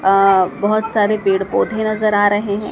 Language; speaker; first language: Hindi; native; Hindi